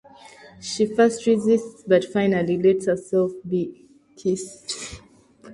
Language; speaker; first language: English; native; English